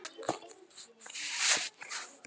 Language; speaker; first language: Icelandic; native; Icelandic